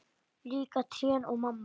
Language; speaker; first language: Icelandic; native; Icelandic